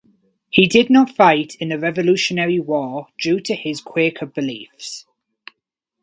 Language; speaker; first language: English; native; English